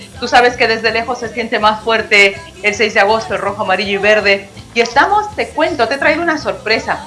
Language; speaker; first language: Spanish; native; Spanish